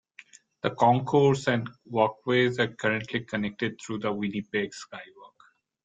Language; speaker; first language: English; non-native, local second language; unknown